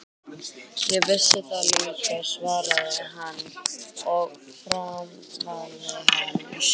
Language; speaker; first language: Icelandic; native; Icelandic